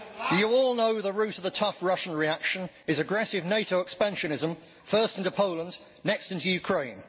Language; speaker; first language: English; native; English